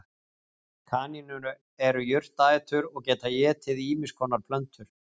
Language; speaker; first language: Icelandic; native; Icelandic